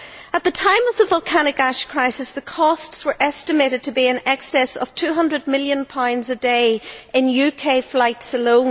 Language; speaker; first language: English; native; English